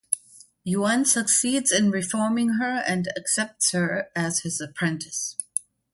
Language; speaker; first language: English; non-native, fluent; German